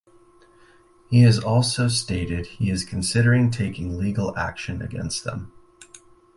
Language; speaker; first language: English; native; English